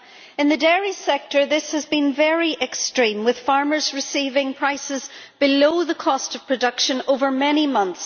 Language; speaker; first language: English; native; English